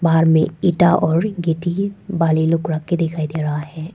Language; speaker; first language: Hindi; non-native, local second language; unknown